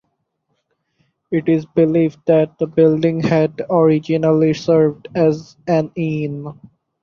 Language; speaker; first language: English; non-native, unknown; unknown